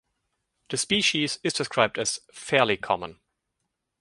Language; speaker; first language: English; native; English